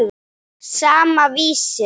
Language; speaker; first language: Icelandic; native; Icelandic